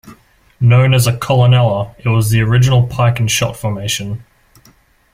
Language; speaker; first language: English; native; English